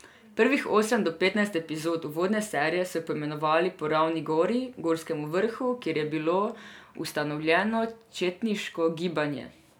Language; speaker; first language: Slovenian; non-native, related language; Serbian